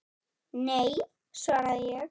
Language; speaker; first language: Icelandic; native; Icelandic